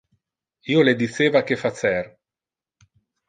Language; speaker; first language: Interlingua; non-native, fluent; Italian